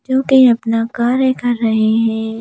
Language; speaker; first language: Hindi; native; Hindi